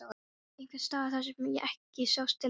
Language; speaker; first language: Icelandic; non-native, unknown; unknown